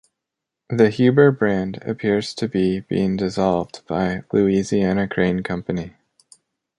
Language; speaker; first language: English; native; English